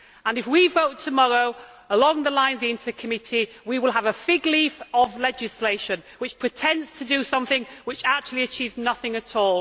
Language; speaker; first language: English; native; English